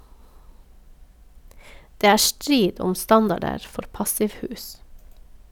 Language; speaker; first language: Norwegian; native; Norwegian